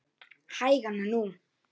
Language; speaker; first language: Icelandic; native; Icelandic